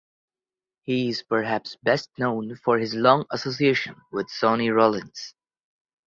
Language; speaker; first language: English; non-native, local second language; Bangla